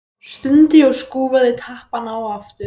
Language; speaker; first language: Icelandic; native; Icelandic